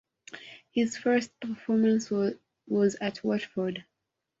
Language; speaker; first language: English; non-native, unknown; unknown